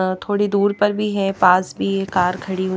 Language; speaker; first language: Hindi; native; Hindi